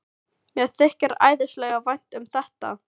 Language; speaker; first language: Icelandic; non-native, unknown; Filipino